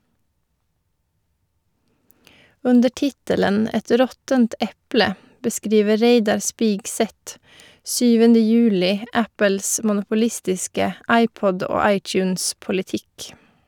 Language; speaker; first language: Norwegian; non-native, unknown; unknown